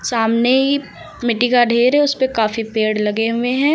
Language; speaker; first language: Hindi; native; Hindi